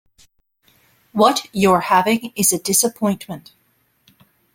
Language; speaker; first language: English; native; English